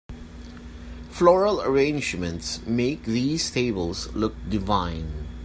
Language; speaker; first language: English; non-native, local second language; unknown